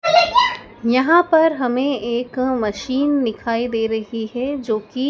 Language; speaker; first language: Hindi; native; Hindi